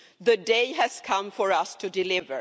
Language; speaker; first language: English; non-native, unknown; Swedish